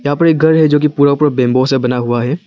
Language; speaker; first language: Hindi; non-native, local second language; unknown